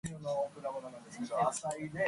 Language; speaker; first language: English; non-native, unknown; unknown